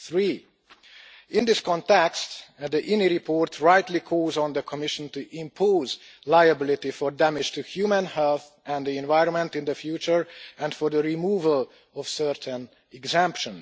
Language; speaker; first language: English; non-native, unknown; Hungarian